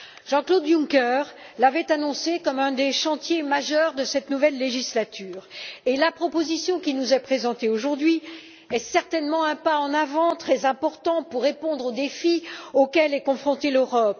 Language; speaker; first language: French; native; French